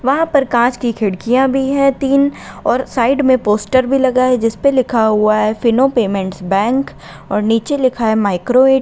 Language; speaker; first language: Hindi; native; Hindi